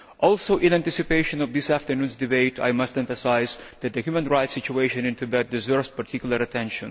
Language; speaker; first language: English; non-native, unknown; Lithuanian